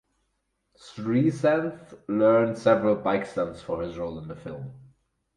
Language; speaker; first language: English; non-native, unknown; German